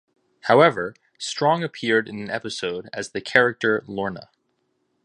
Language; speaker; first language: English; native; English